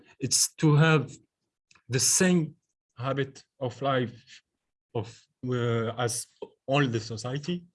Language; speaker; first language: English; non-native, learner; French